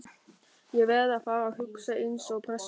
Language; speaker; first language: Icelandic; non-native, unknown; German